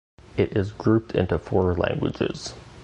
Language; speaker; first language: English; native; English